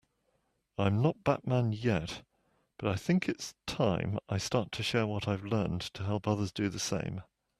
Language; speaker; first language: English; native; English